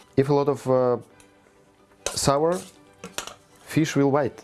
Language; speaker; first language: English; non-native, learner; Russian